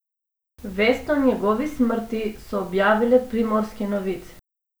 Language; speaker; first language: Slovenian; non-native, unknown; Macedonian